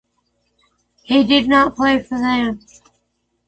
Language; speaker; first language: English; native; English